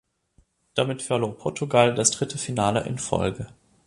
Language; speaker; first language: German; non-native, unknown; French